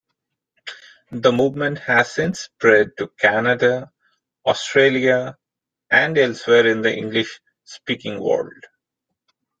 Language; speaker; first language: English; non-native, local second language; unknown